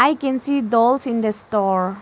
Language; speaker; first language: English; non-native, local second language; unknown